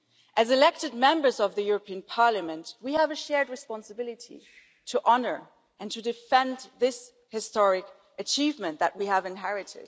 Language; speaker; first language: English; non-native, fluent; German